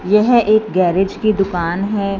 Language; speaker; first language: Hindi; non-native, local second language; Punjabi